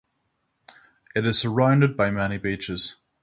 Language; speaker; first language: English; native; English